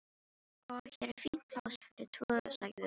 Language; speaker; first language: Icelandic; non-native, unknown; Filipino